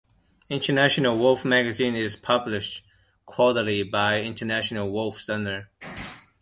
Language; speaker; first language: English; non-native, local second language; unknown